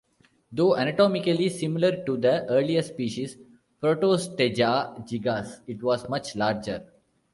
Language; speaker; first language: English; non-native, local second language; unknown